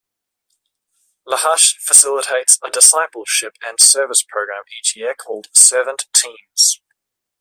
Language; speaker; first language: English; native; English